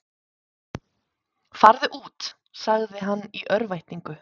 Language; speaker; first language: Icelandic; native; Icelandic